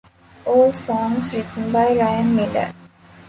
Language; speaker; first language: English; non-native, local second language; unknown